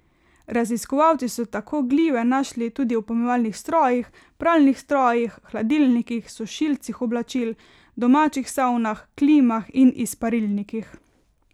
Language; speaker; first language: Slovenian; native; Slovenian